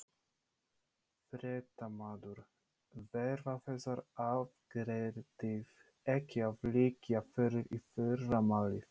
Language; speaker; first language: Icelandic; non-native, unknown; Polish